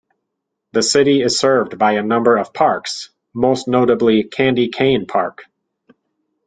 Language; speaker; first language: English; native; English